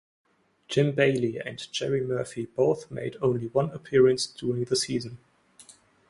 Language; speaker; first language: English; non-native, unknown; German